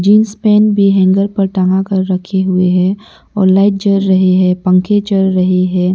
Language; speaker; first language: Hindi; non-native, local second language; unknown